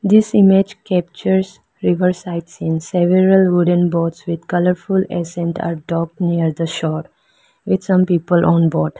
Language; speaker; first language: English; non-native, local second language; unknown